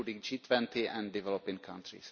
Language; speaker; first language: English; non-native, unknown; Czech